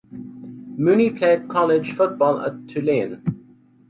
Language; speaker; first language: English; native; English